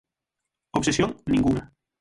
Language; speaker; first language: Galician; native; Galician